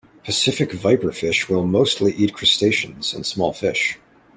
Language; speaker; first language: English; native; English